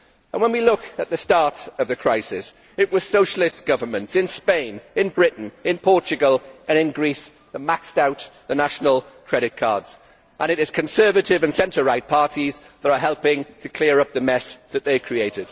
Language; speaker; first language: English; native; English